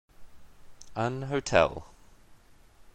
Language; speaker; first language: English; native; English